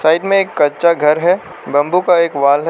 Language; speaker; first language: Hindi; non-native, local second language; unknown